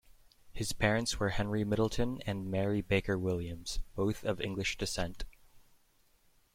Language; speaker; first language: English; native; English